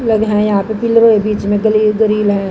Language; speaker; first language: Hindi; native; Hindi